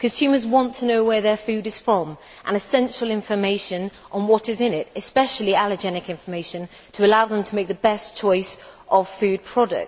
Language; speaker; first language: English; native; English